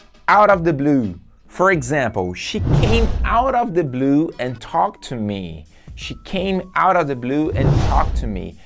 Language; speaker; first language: English; non-native, fluent; Portuguese